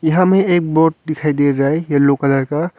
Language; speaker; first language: Hindi; non-native, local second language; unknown